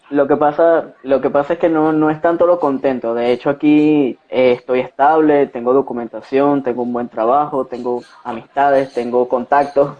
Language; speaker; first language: Spanish; native; Spanish